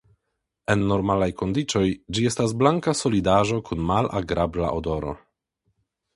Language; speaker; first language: Esperanto; non-native, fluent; Polish